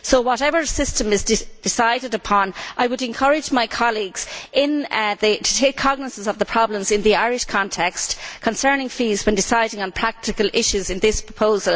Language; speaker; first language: English; native; English